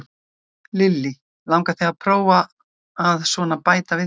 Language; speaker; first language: Icelandic; native; Icelandic